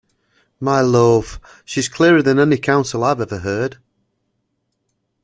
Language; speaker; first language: English; native; English